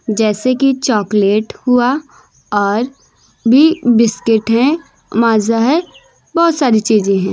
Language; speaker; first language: Hindi; native; Hindi